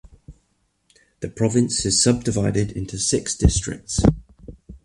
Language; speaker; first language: English; native; English